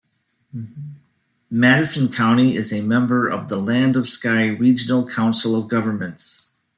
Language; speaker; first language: English; native; English